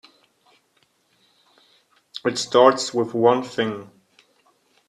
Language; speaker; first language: English; non-native, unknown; German